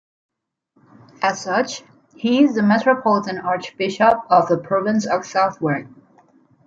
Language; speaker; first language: English; native; English